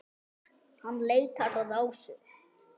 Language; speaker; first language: Icelandic; native; Icelandic